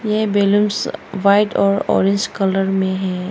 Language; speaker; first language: Hindi; non-native, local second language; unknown